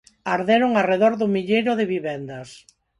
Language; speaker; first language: Galician; non-native, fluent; Spanish